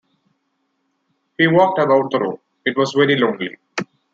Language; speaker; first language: English; non-native, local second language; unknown